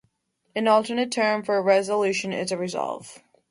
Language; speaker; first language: English; native; English